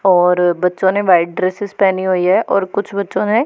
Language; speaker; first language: Hindi; non-native, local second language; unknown